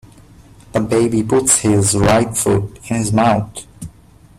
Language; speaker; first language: English; non-native, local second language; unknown